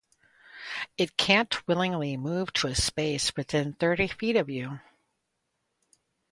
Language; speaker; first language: English; native; English